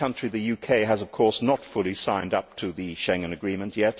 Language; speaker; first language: English; native; English